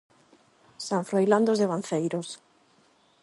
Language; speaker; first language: Galician; non-native, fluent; Spanish